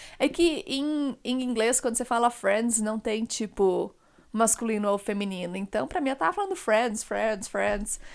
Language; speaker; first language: Portuguese; native; Portuguese